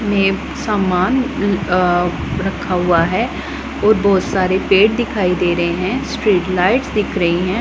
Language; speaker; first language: Hindi; non-native, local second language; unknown